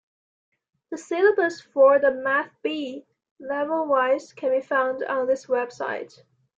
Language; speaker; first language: English; non-native, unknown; Chinese